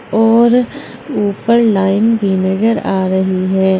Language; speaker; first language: Hindi; native; Hindi